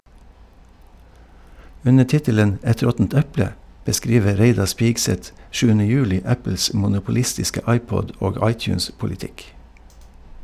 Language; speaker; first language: Norwegian; native; Norwegian